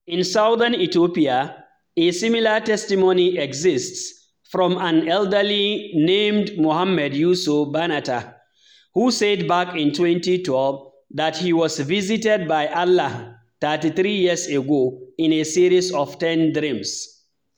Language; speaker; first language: English; non-native, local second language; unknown